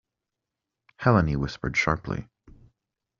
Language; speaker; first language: English; native; English